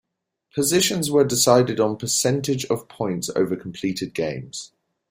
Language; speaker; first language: English; native; English